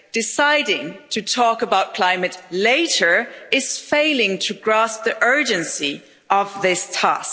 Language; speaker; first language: English; non-native, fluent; German